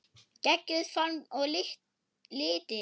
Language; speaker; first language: Icelandic; non-native, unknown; German